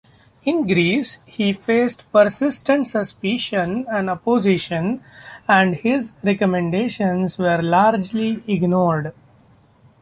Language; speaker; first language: English; non-native, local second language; Marathi